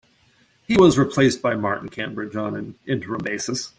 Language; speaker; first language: English; native; English